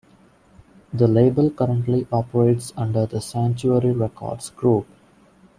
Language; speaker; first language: English; non-native, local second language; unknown